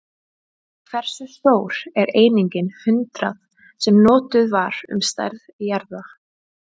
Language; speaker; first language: Icelandic; native; Icelandic